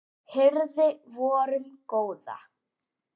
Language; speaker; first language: Icelandic; native; Icelandic